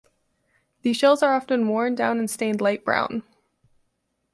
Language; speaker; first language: English; native; English